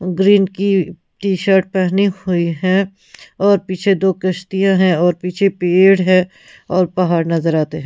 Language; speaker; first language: Hindi; non-native, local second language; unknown